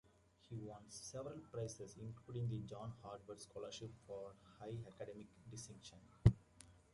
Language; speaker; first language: English; native; English